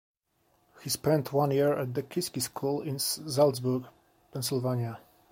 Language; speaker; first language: English; non-native, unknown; Polish